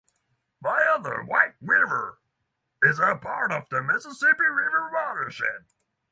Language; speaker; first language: English; non-native, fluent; Norwegian